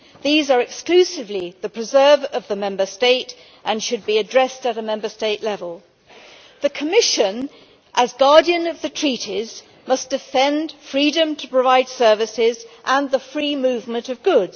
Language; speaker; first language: English; native; English